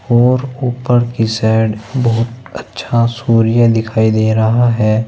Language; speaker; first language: Hindi; native; Hindi